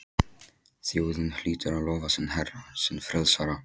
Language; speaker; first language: Icelandic; non-native, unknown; Polish